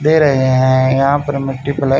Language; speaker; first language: Hindi; native; Hindi